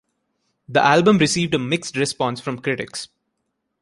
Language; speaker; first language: English; non-native, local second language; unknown